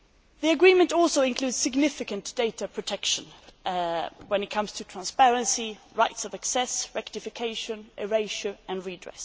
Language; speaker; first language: English; non-native, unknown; Swedish